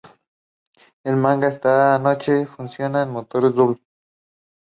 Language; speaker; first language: English; non-native, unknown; Spanish